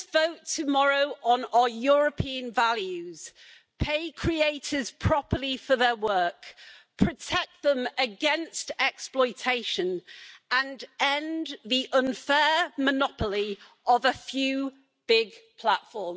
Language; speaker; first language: English; native; English